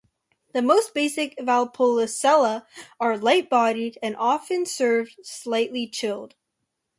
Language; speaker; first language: English; native; English